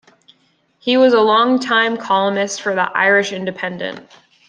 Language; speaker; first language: English; native; English